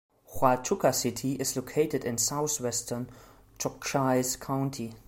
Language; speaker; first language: English; non-native, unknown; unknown